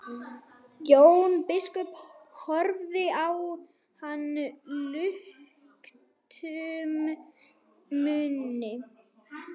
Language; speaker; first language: Icelandic; non-native, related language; Swedish